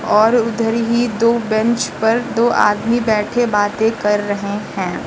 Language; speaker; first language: Hindi; native; Hindi